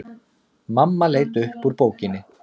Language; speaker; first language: Icelandic; native; Icelandic